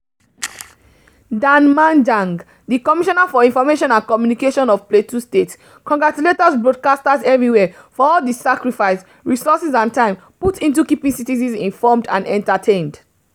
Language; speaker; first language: English; non-native, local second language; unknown